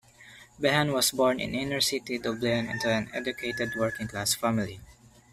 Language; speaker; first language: English; non-native, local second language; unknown